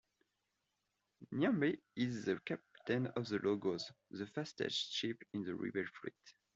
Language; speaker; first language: English; non-native, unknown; French